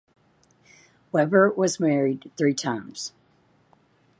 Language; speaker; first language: English; native; English